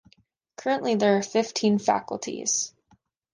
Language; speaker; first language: English; native; English